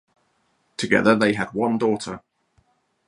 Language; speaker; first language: English; native; English